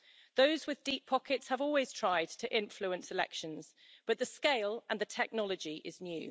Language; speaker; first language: English; native; English